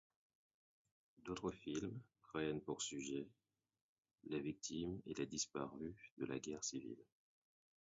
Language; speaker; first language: French; non-native, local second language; Haitian Creole